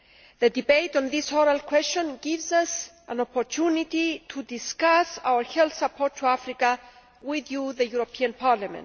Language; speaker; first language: English; non-native, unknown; Greek